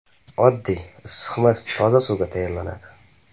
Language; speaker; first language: Uzbek; native; Uzbek